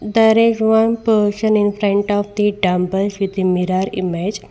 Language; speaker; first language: English; non-native, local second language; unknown